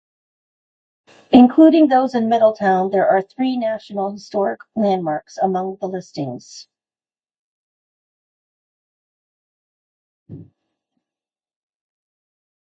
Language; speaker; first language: English; native; English